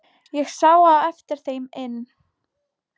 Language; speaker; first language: Icelandic; non-native, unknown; Polish